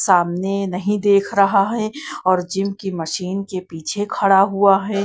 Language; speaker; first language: Hindi; non-native, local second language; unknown